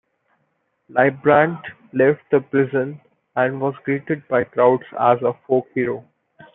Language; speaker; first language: English; non-native, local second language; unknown